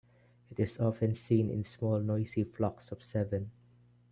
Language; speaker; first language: English; non-native, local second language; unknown